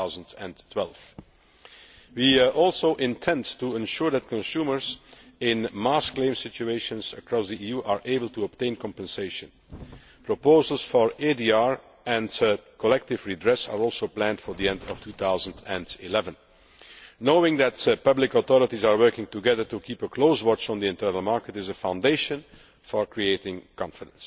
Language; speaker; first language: English; non-native, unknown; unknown